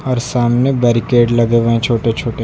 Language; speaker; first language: Hindi; native; Hindi